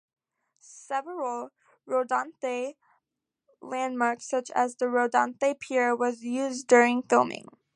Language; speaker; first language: English; native; English